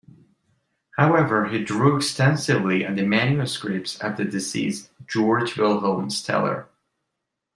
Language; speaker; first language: English; non-native, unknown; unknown